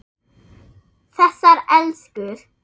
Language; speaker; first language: Icelandic; non-native, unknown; German